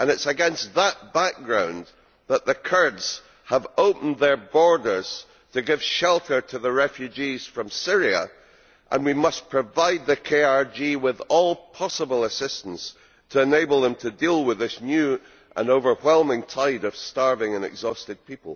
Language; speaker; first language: English; native; English